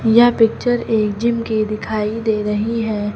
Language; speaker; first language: Hindi; native; Hindi